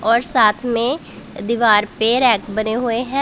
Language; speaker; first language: Hindi; non-native, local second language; Punjabi